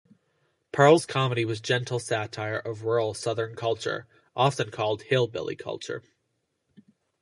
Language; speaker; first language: English; native; English